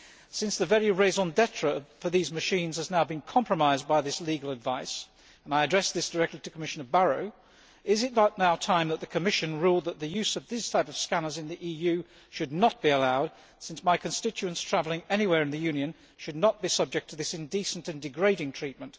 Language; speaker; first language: English; native; English